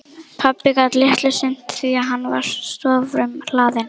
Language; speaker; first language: Icelandic; native; Icelandic